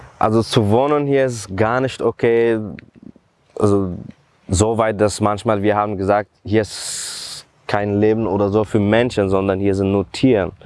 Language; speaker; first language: German; non-native, fluent; Persian